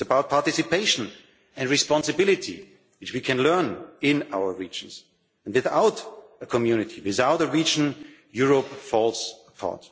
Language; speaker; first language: English; non-native, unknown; German